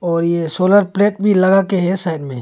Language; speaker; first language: Hindi; non-native, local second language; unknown